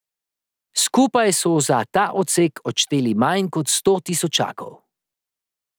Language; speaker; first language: Slovenian; native; Slovenian